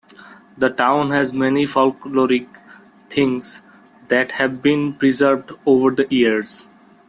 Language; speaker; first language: English; non-native, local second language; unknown